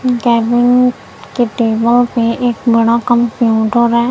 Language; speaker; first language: Hindi; non-native, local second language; Punjabi